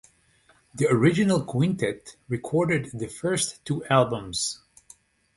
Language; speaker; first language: English; non-native, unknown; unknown